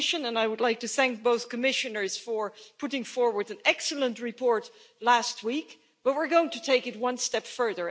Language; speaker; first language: English; non-native, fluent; Dutch